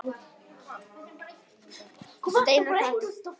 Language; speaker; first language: Icelandic; native; Icelandic